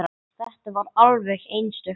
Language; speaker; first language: Icelandic; non-native, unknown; English